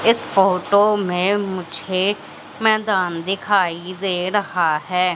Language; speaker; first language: Hindi; native; Hindi